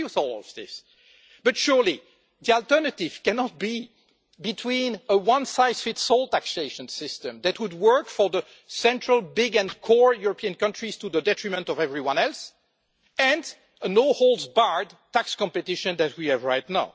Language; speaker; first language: English; non-native, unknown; French